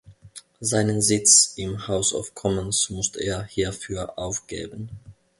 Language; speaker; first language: German; non-native, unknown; Finnish